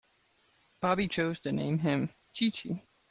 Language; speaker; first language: English; native; English